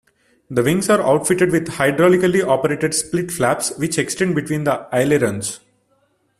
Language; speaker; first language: English; non-native, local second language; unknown